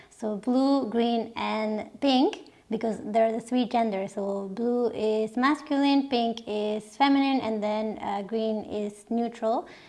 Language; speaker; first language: English; non-native, fluent; Spanish